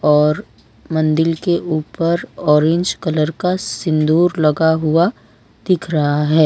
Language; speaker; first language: Hindi; non-native, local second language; Gujarati